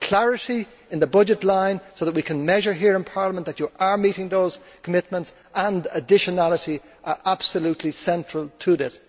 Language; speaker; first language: English; native; English